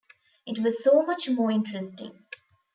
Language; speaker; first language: English; non-native, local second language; Tamil